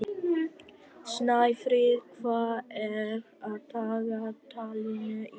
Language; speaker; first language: Icelandic; non-native, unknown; Vietnamese